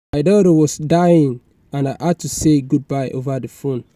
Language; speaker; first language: English; non-native, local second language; Yoruba